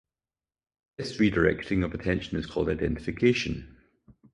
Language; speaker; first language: English; native; English